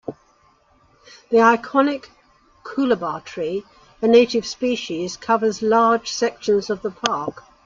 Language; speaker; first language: English; native; English